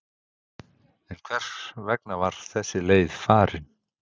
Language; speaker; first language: Icelandic; native; Icelandic